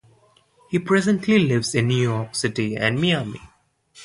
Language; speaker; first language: English; non-native, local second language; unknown